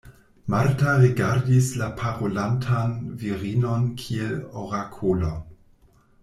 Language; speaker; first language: Esperanto; non-native, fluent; German